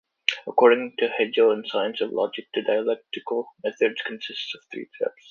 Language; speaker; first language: English; native; English